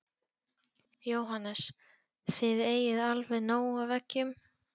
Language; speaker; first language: Icelandic; non-native, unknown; Polish